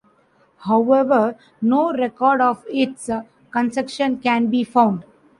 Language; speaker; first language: English; non-native, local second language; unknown